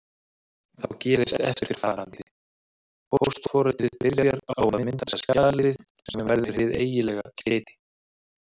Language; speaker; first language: Icelandic; native; Icelandic